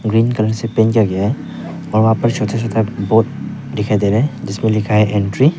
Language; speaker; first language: Hindi; non-native, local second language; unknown